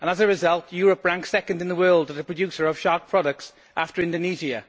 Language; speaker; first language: English; native; English